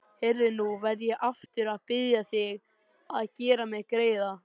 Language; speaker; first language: Icelandic; native; Icelandic